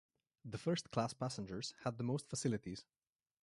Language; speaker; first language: English; non-native, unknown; Slovenian